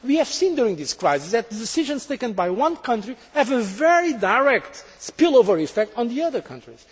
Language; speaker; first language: English; non-native, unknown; Portuguese